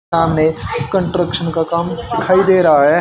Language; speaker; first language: Hindi; native; Hindi